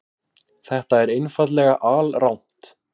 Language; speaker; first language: Icelandic; native; Icelandic